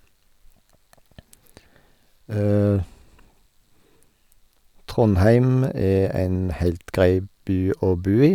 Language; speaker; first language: Norwegian; native; Norwegian